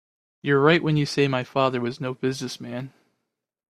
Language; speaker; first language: English; native; English